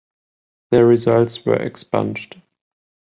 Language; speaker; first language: English; non-native, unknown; German